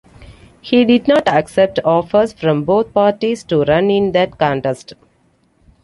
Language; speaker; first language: English; non-native, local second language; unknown